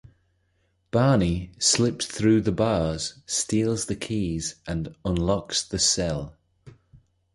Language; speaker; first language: English; native; English